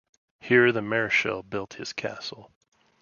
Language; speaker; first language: English; native; English